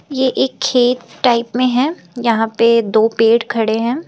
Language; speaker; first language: Hindi; native; Hindi